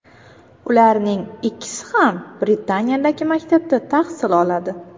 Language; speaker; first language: Uzbek; native; Uzbek